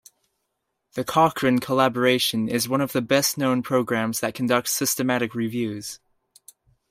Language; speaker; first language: English; native; English